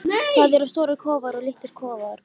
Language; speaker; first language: Icelandic; native; Icelandic